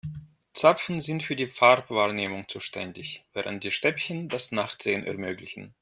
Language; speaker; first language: German; non-native, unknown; Russian